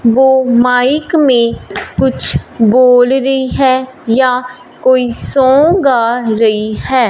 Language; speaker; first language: Hindi; non-native, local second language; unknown